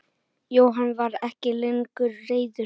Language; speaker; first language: Icelandic; native; Icelandic